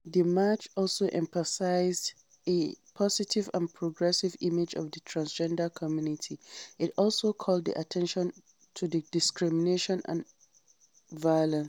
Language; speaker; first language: English; non-native, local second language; Hausa